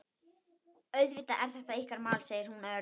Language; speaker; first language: Icelandic; native; Icelandic